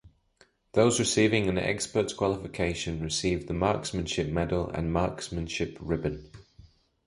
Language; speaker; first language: English; native; English